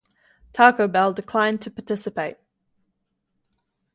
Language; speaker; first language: English; native; English